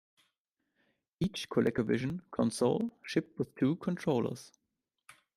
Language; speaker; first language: English; non-native, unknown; German